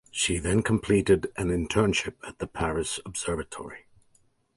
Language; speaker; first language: English; native; English